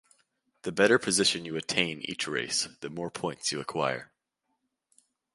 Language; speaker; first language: English; native; English